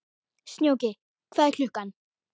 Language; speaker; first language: Icelandic; native; Icelandic